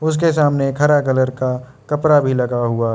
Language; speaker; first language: Hindi; non-native, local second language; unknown